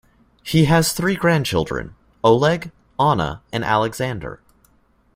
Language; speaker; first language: English; native; English